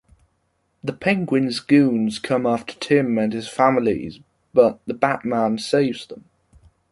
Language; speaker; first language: English; non-native, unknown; German